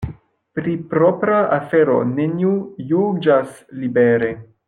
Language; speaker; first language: Esperanto; non-native, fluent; French